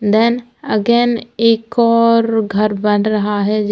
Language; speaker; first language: Hindi; native; Hindi